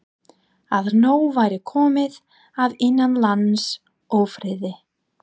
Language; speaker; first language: Icelandic; non-native, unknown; English